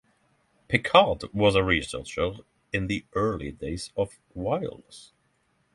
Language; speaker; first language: English; non-native, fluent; Norwegian